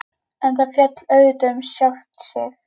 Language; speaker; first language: Icelandic; native; Icelandic